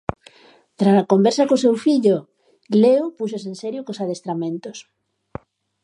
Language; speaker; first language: Galician; native; Galician